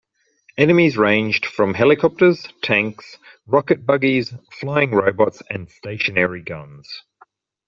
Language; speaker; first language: English; native; English